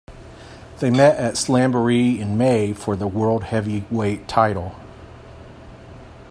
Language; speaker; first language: English; non-native, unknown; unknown